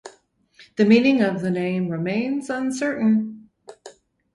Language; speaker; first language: English; native; English